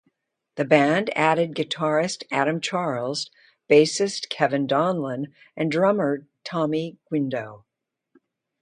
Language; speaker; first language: English; native; English